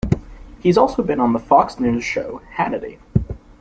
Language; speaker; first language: English; native; English